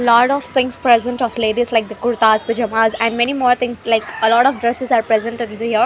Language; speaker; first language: English; non-native, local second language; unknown